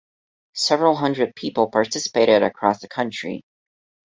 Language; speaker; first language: English; non-native, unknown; Portuguese